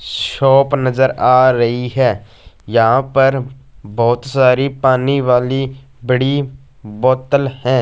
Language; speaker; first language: Hindi; non-native, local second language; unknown